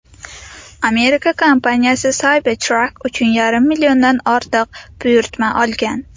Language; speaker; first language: Uzbek; native; Uzbek